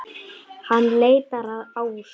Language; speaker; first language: Icelandic; non-native, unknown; Polish